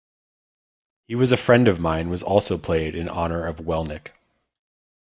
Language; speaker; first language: English; native; English